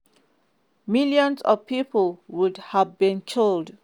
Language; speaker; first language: English; non-native, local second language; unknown